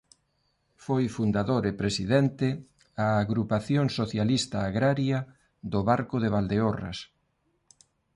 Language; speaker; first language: Galician; non-native, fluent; Spanish